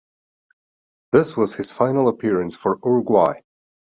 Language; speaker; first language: English; non-native, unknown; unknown